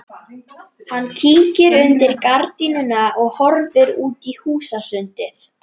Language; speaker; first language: Icelandic; native; Icelandic